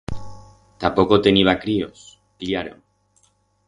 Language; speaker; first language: Aragonese; non-native, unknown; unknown